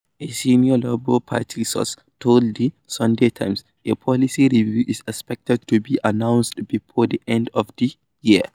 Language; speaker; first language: English; non-native, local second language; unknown